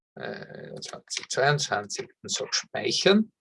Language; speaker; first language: German; native; German